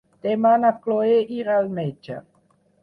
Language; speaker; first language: Catalan; non-native, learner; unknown